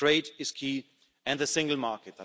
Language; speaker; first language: English; non-native, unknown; German